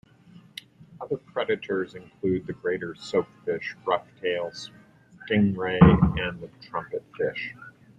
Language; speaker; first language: English; native; English